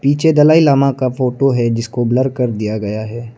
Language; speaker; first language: Hindi; non-native, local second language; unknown